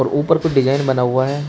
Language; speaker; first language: Hindi; native; Hindi